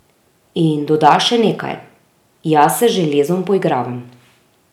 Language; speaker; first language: Slovenian; native; Slovenian